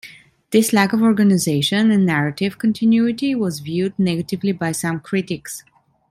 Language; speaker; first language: English; non-native, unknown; Italian